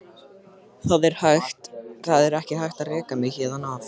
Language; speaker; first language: Icelandic; native; Icelandic